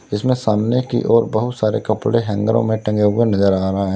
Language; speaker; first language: Hindi; native; Hindi